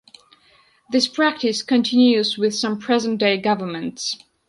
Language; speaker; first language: English; non-native, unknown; Georgian